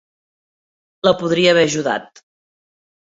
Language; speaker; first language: Catalan; native; Catalan